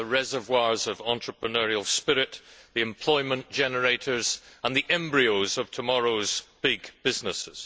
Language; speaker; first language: English; native; English